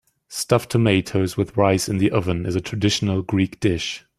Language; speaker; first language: English; native; English